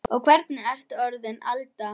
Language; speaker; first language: Icelandic; non-native, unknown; German